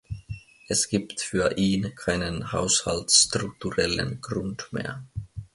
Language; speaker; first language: German; non-native, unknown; Finnish